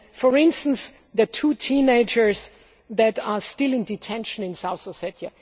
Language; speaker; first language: English; non-native, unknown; German